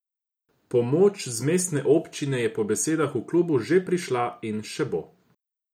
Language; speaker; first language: Slovenian; non-native, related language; Croatian